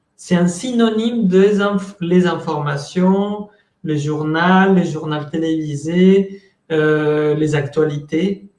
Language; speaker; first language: French; non-native, fluent; Spanish